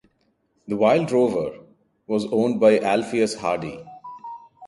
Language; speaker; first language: English; non-native, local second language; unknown